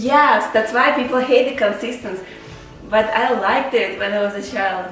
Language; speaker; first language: English; non-native, learner; Russian